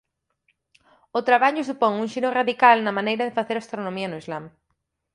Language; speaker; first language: Galician; native; Galician